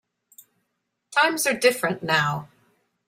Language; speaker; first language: English; native; English